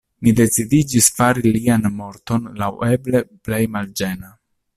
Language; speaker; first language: Esperanto; non-native, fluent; Italian